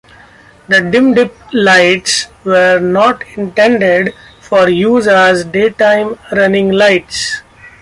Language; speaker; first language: English; non-native, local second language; Marathi